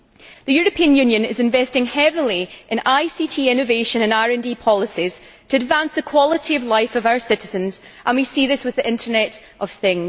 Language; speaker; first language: English; native; English